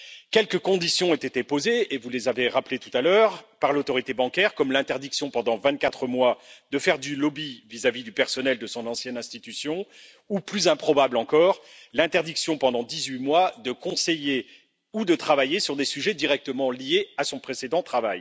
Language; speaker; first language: French; native; French